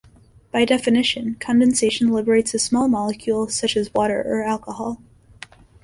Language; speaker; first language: English; native; English